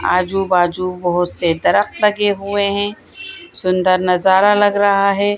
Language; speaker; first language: Hindi; native; Hindi